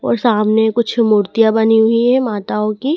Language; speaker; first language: Hindi; native; Hindi